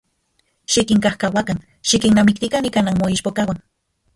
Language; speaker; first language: Central Puebla Nahuatl; non-native, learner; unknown